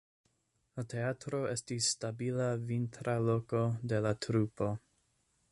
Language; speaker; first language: Esperanto; non-native, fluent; English